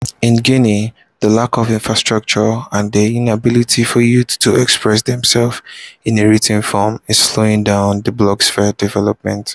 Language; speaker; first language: English; non-native, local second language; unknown